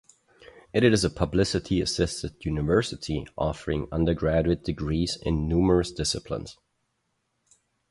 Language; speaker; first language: English; non-native, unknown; German